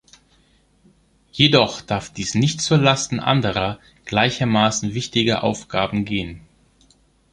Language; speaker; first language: German; non-native, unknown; Greek